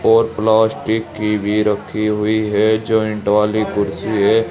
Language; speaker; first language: Hindi; native; Hindi